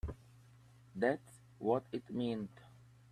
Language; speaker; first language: English; native; English